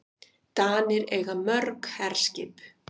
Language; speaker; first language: Icelandic; native; Icelandic